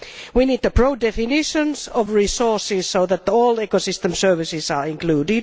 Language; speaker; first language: English; non-native, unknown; Finnish